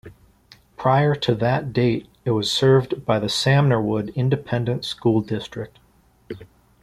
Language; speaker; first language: English; native; English